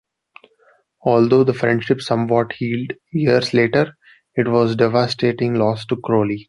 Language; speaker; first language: English; non-native, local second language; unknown